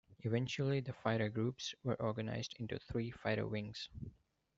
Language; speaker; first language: English; non-native, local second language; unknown